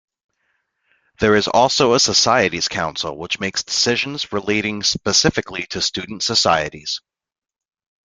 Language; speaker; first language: English; native; English